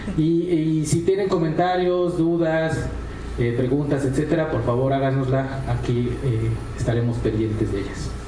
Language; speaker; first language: Spanish; native; Spanish